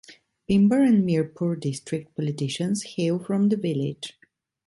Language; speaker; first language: English; non-native, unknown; Italian